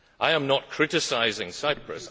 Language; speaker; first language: English; native; English